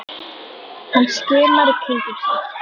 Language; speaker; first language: Icelandic; native; Icelandic